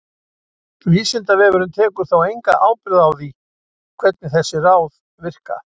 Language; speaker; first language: Icelandic; native; Icelandic